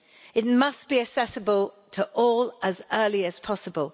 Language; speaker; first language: English; native; English